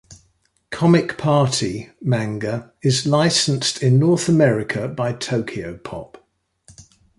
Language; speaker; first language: English; native; English